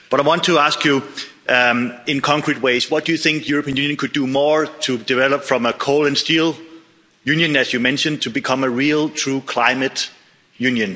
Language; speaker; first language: English; non-native, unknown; Danish